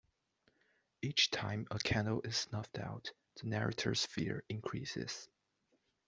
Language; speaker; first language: English; non-native, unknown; Chinese